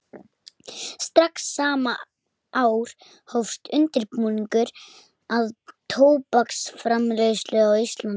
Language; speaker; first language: Icelandic; native; Icelandic